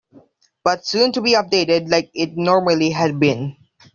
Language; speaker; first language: English; non-native, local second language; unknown